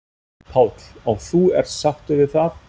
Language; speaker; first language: Icelandic; non-native, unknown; German